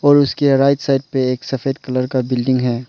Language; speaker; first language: Hindi; non-native, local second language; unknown